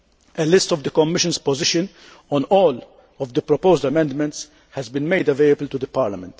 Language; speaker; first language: English; non-native, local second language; Maltese